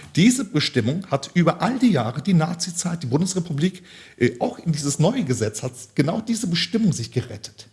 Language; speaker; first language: German; early bilingual, other home language; Turkish